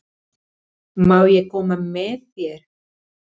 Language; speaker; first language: Icelandic; non-native, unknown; Spanish